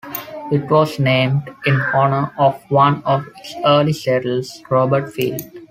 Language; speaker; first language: English; non-native, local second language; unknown